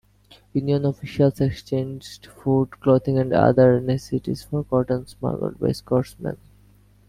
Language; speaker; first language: English; non-native, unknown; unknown